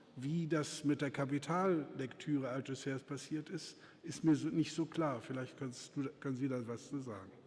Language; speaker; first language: German; native; German